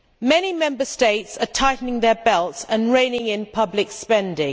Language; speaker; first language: English; native; English